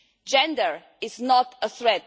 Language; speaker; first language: English; non-native, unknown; German